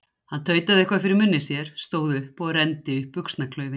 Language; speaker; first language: Icelandic; native; Icelandic